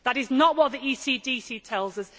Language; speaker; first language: English; native; English